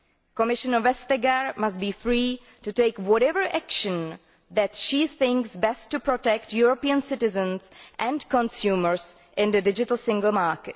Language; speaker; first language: English; non-native, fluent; Czech